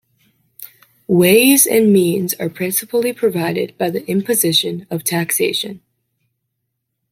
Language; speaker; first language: English; native; English